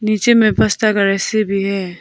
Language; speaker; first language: Hindi; non-native, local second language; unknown